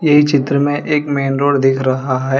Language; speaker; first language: Hindi; non-native, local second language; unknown